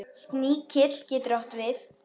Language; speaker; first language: Icelandic; native; Icelandic